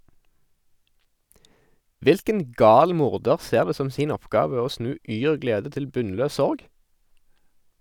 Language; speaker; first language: Norwegian; native; Norwegian